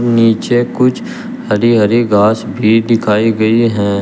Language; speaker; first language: Hindi; native; Hindi